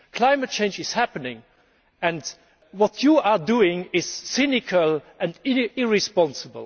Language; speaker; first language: English; non-native, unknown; German